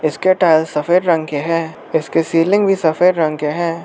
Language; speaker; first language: Hindi; non-native, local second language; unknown